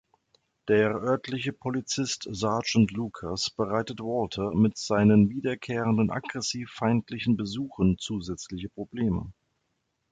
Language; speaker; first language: German; native; German